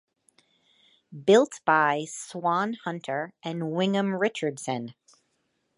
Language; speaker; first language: English; native; English